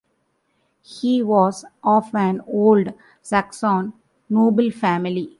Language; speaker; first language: English; non-native, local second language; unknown